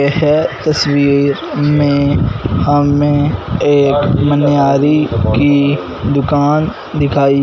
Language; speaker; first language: Hindi; non-native, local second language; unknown